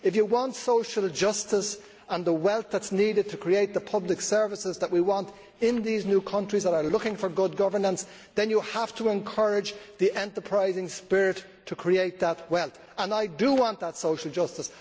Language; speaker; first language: English; native; English